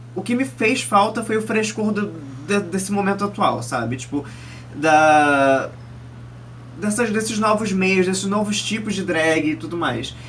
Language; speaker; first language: Portuguese; early bilingual, other home language; Chinese